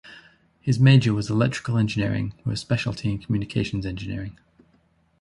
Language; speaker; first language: English; native; English